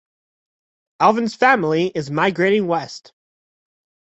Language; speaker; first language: English; native; English